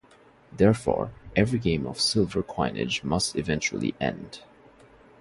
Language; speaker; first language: English; non-native, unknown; Bangla